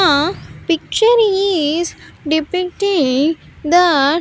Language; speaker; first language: English; non-native, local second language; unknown